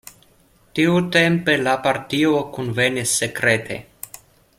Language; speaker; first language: Esperanto; non-native, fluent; Russian